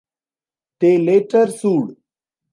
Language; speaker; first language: English; non-native, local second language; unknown